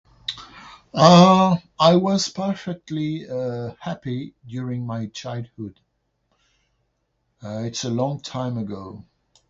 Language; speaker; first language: English; non-native, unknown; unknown